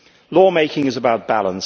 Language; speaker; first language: English; native; English